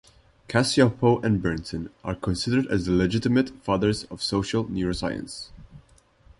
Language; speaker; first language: English; non-native, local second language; Maltese